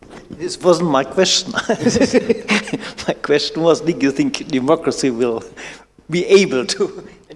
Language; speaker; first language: English; non-native, learner; German